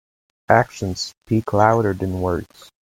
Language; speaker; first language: English; native; English